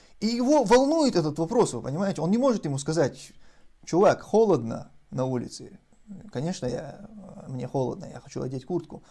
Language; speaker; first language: Russian; non-native, local second language; Chechen